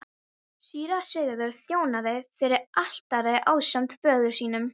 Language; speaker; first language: Icelandic; non-native, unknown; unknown